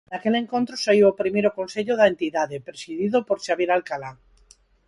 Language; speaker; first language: Galician; non-native, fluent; Spanish